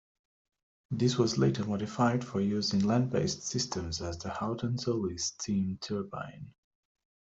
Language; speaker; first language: English; native; English